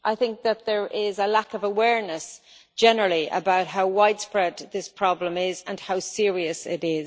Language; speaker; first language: English; native; English